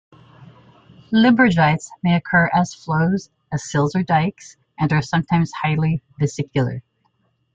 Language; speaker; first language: English; native; English